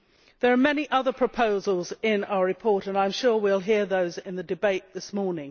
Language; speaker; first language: English; native; English